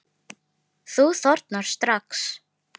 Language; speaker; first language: Icelandic; non-native, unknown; Filipino